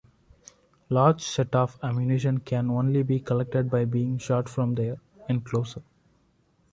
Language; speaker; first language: English; non-native, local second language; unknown